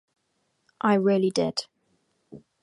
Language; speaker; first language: English; native; English